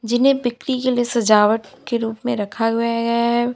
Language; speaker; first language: Hindi; native; Hindi